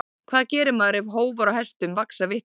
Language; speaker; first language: Icelandic; native; Icelandic